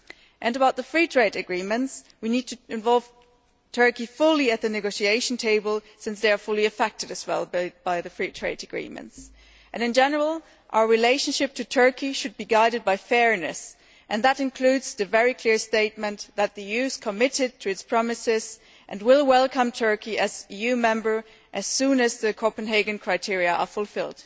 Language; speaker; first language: English; non-native, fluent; German